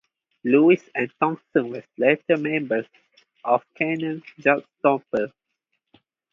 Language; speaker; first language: English; non-native, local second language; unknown